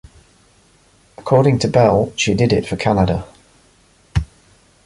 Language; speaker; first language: English; native; English